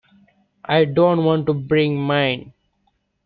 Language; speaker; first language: English; non-native, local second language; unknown